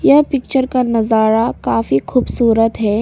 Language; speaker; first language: Hindi; early bilingual, other home language; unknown